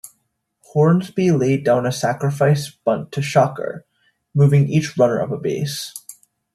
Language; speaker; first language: English; native; English